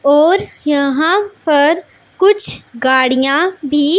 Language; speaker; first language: Hindi; non-native, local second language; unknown